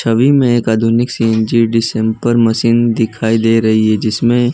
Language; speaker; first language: Hindi; non-native, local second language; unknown